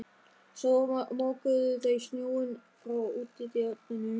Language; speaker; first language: Icelandic; non-native, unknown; German